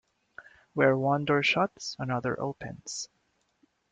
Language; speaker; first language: English; non-native, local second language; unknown